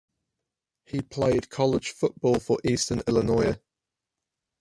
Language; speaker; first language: English; native; English